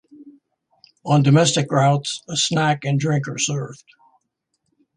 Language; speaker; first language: English; native; English